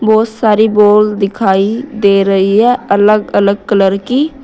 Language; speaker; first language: Hindi; native; Hindi